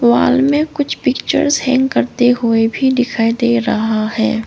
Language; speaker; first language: Hindi; non-native, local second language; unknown